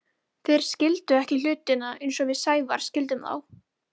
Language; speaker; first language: Icelandic; native; Icelandic